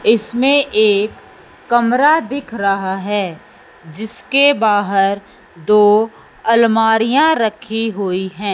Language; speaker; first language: Hindi; non-native, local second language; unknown